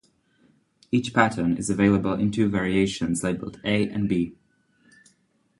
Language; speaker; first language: English; non-native, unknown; Czech